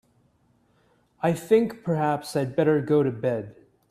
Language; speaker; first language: English; native; English